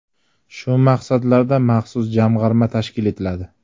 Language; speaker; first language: Uzbek; native; Uzbek